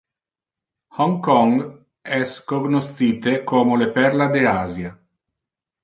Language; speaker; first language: Interlingua; non-native, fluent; Italian